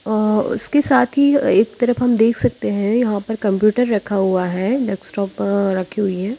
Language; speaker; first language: Hindi; native; Hindi